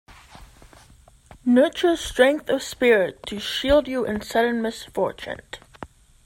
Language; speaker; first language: English; native; English